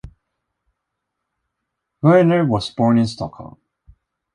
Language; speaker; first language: English; non-native, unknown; Swedish